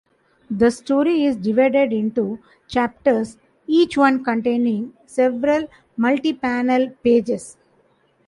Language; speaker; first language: English; non-native, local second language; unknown